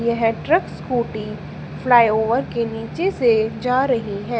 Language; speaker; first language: Hindi; native; Hindi